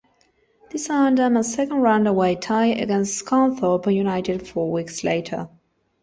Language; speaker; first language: English; non-native, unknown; Spanish